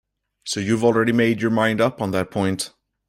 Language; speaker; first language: English; native; English